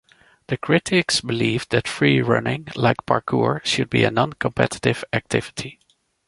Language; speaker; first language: English; non-native, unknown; Dutch